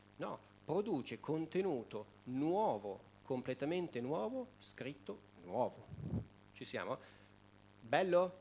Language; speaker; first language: Italian; native; Italian